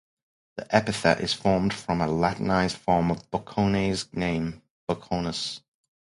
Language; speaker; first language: English; native; English